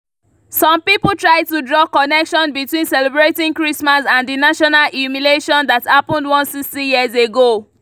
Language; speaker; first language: English; non-native, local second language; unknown